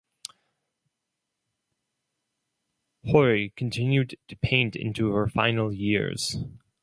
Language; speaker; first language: English; non-native, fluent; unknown